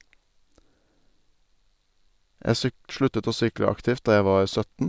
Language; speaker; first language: Norwegian; native; Norwegian